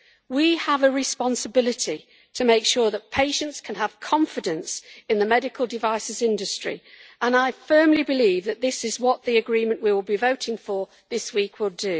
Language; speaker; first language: English; native; English